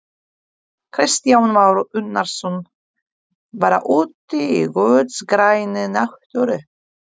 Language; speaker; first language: Icelandic; non-native, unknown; Polish